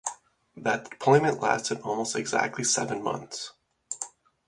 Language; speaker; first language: English; native; English